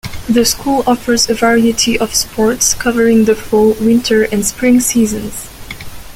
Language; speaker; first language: English; non-native, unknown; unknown